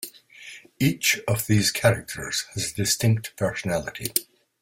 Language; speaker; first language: English; native; English